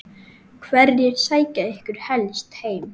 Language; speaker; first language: Icelandic; native; Icelandic